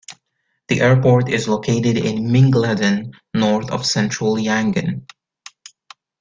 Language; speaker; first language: English; native; English